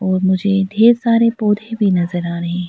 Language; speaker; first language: Hindi; non-native, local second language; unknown